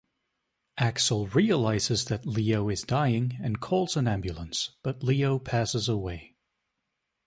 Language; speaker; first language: English; native; English